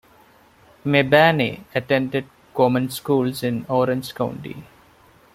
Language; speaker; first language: English; non-native, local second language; Malayalam